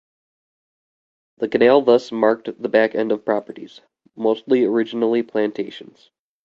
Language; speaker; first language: English; native; English